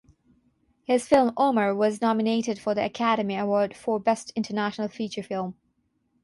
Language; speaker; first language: English; non-native, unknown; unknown